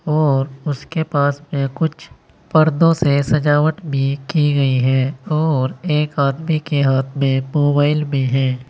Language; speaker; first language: Hindi; native; Hindi